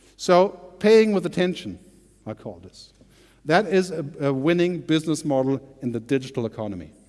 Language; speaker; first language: English; non-native, fluent; German